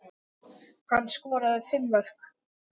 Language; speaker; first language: Icelandic; non-native, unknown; English